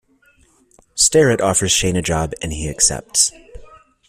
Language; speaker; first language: English; native; English